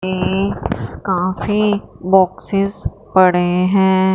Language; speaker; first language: Hindi; non-native, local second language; Punjabi